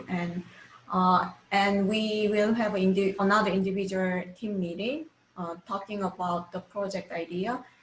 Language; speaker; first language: English; non-native, fluent; Korean